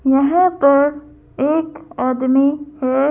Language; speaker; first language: Hindi; native; Hindi